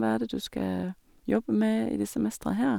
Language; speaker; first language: Norwegian; non-native, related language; Danish